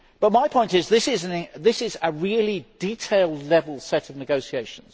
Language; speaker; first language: English; native; English